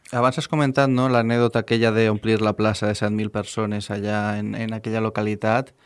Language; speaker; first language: Catalan; native; Catalan